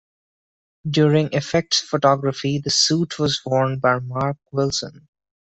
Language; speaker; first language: English; non-native, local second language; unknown